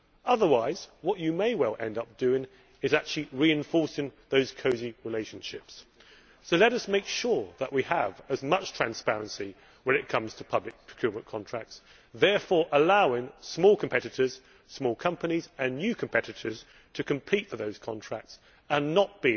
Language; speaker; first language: English; native; English